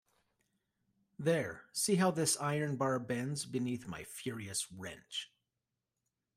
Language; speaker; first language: English; native; English